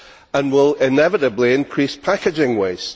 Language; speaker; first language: English; native; English